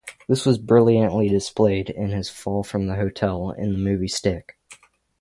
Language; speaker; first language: English; native; English